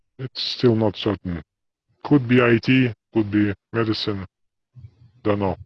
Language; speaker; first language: English; non-native, fluent; Russian